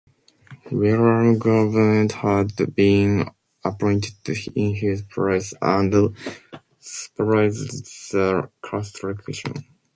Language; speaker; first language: English; non-native, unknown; Japanese